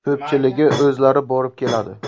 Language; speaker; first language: Uzbek; native; Uzbek